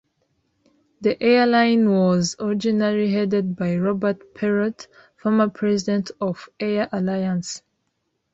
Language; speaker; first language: English; non-native, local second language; Kinyarwanda